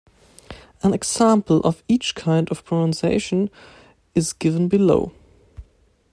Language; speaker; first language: English; non-native, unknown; German